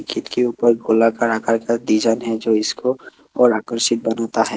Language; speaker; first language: Hindi; non-native, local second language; Assamese